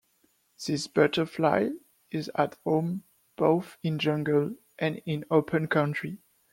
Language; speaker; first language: English; non-native, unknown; French